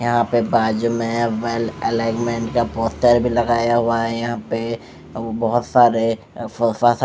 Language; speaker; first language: Hindi; non-native, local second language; Punjabi